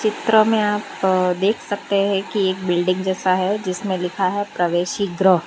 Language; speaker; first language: Hindi; non-native, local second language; Gujarati